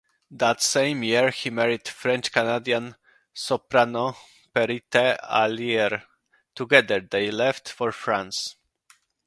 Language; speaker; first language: English; non-native, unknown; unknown